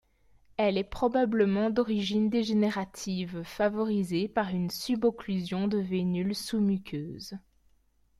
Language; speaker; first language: French; native; French